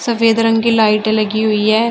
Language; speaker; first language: Hindi; native; Hindi